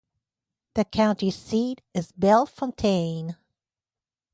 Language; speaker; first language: English; native; English